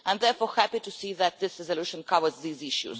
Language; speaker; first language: English; non-native, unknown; Russian